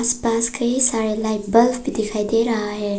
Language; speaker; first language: Hindi; non-native, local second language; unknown